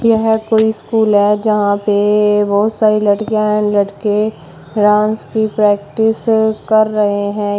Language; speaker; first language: Hindi; native; Hindi